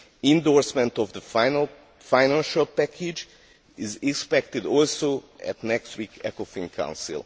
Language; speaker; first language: English; non-native, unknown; Hungarian